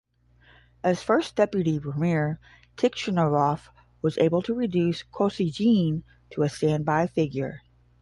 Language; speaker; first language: English; native; English